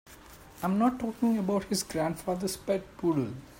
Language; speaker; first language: English; non-native, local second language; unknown